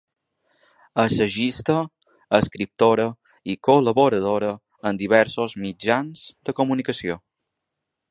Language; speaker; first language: Catalan; native; Catalan